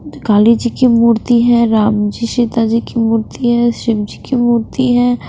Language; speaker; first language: Hindi; non-native, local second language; Punjabi